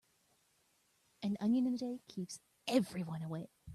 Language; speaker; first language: English; native; English